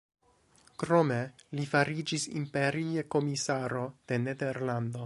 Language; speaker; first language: Esperanto; non-native, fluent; English